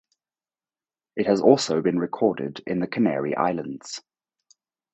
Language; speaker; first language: English; native; English